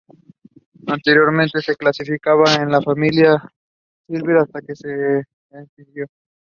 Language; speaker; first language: English; non-native, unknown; Spanish